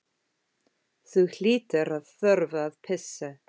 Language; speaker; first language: Icelandic; non-native, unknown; English